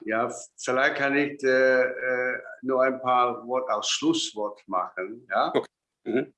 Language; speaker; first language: German; non-native, fluent; Chinese